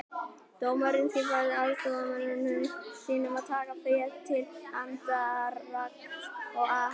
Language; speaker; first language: Icelandic; native; Icelandic